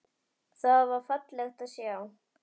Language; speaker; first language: Icelandic; native; Icelandic